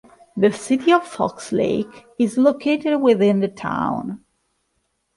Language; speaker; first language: English; non-native, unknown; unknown